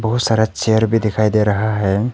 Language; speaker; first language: Hindi; non-native, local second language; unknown